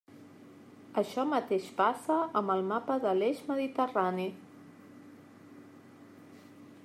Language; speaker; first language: Catalan; native; Catalan